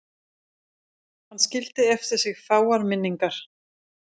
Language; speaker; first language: Icelandic; non-native, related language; Danish